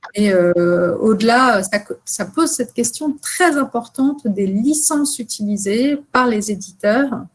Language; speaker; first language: French; native; French